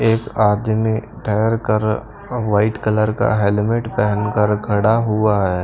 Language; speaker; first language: Hindi; non-native, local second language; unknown